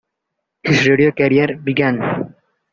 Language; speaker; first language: English; non-native, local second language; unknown